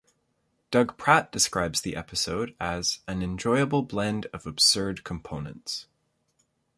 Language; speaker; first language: English; native; English